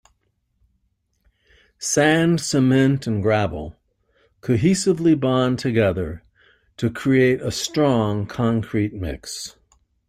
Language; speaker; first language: English; native; English